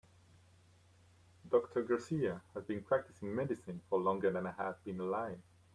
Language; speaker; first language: English; native; English